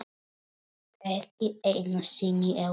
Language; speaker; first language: Icelandic; non-native, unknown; Polish